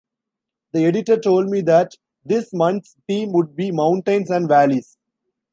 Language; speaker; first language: English; non-native, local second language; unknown